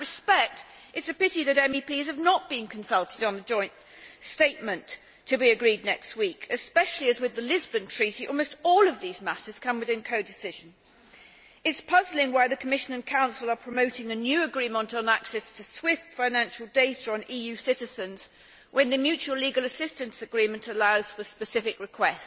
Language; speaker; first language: English; native; English